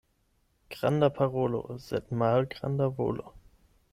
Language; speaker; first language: Esperanto; non-native, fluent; German